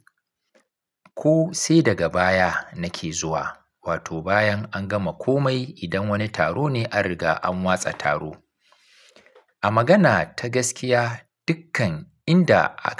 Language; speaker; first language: Hausa; native; Hausa